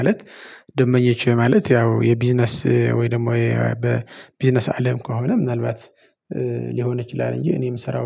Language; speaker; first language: Amharic; non-native, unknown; Tigrinya